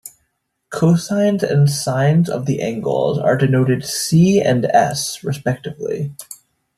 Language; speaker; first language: English; native; English